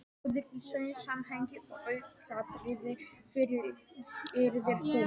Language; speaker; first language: Icelandic; non-native, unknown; Polish